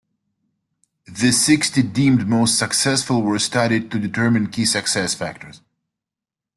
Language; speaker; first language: English; native; English